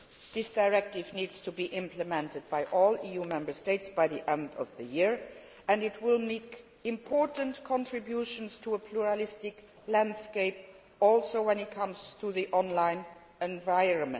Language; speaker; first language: English; non-native, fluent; Luxembourgish